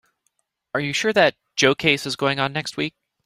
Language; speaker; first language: English; native; English